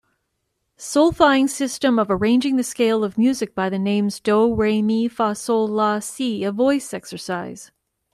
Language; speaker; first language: English; native; English